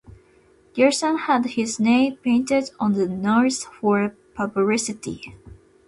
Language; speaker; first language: English; non-native, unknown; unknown